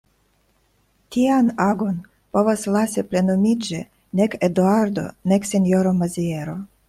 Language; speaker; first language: Esperanto; non-native, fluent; Russian